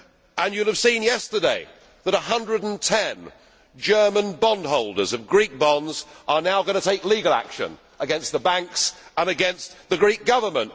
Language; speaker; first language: English; native; English